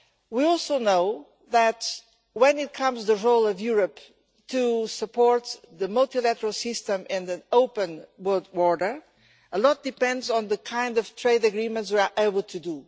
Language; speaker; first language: English; non-native, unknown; Portuguese